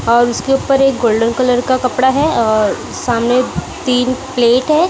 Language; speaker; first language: Hindi; non-native, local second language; Punjabi